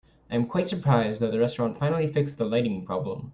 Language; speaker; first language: English; native; English